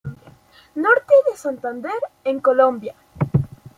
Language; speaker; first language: Spanish; native; Spanish